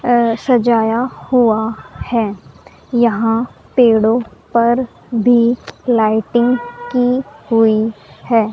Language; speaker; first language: Hindi; native; Hindi